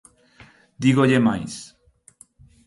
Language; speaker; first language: Galician; non-native, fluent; Spanish